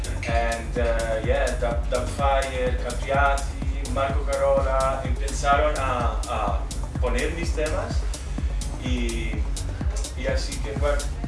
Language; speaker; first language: Spanish; non-native, related language; Italian